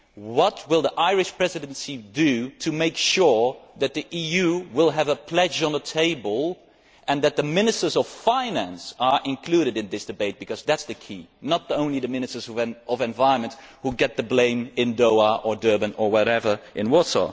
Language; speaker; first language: English; non-native, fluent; Dutch